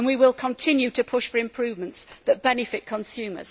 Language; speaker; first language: English; native; English